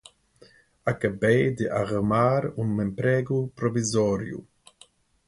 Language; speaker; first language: Portuguese; non-native, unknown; English